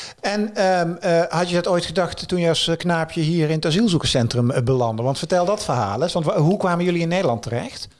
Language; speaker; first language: Dutch; native; Dutch